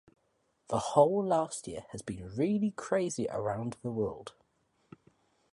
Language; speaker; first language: English; native; English